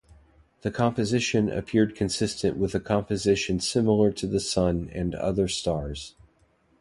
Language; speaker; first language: English; native; English